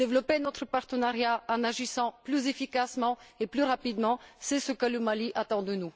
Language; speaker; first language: French; non-native, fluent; Bulgarian